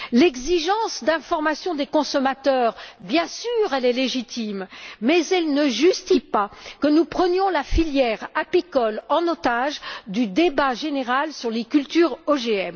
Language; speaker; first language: French; native; French